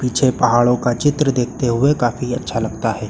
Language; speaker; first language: Hindi; native; Hindi